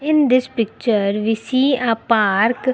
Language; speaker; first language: English; non-native, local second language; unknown